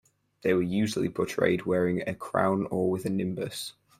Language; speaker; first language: English; native; English